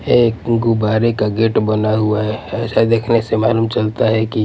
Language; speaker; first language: Hindi; non-native, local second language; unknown